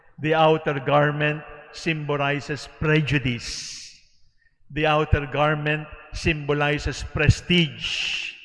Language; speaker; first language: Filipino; native; Filipino